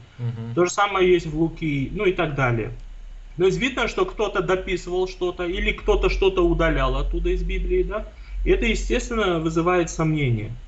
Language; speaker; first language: Russian; non-native, local second language; Armenian